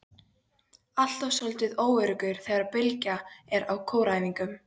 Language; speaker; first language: Icelandic; non-native, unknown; Polish